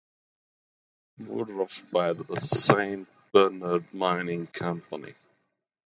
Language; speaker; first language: English; native; English